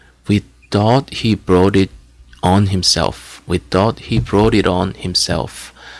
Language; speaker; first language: English; non-native, fluent; Korean